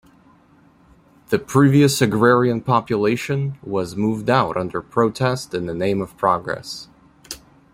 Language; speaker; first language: English; native; English